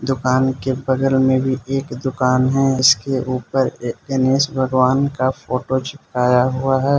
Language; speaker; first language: Hindi; non-native, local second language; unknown